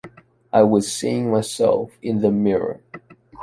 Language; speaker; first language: English; non-native, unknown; Chinese